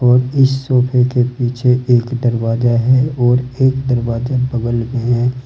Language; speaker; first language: Hindi; native; Hindi